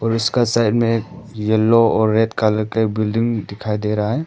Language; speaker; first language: Hindi; non-native, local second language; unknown